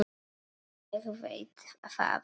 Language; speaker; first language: Icelandic; non-native, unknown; Polish